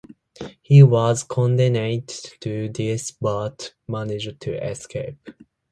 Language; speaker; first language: English; non-native, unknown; Japanese